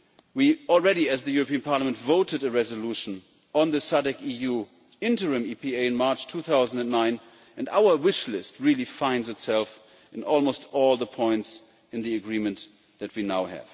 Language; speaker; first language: English; non-native, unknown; German